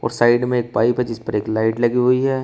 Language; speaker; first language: Hindi; native; Hindi